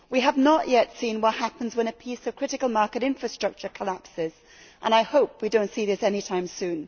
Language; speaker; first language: English; native; English